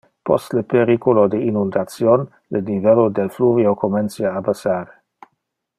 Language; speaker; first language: Interlingua; non-native, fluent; Dutch